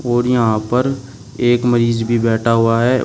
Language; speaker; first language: Hindi; native; Hindi